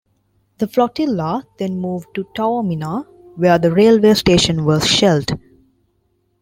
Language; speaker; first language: English; non-native, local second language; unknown